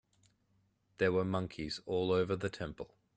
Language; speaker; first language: English; native; English